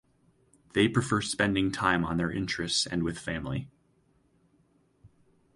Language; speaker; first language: English; native; English